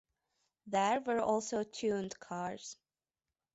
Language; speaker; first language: English; non-native, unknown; Hungarian